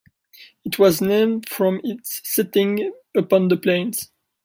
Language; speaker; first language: English; non-native, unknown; French